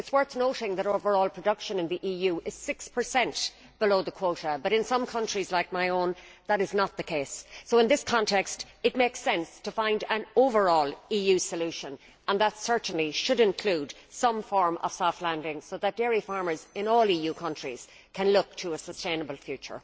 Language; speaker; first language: English; native; English